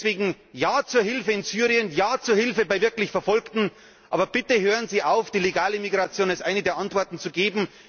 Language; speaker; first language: German; native; German